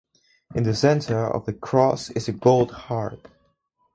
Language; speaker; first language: English; non-native, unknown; Spanish